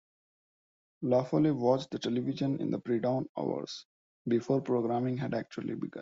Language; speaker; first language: English; non-native, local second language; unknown